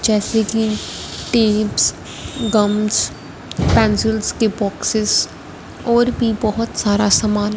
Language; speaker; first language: Hindi; non-native, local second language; Punjabi